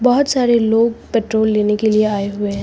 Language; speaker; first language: Hindi; native; Hindi